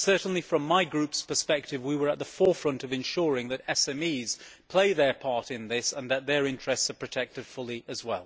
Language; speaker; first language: English; native; English